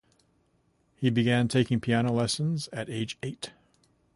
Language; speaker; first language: English; native; English